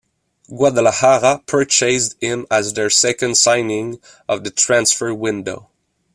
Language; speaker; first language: English; non-native, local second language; French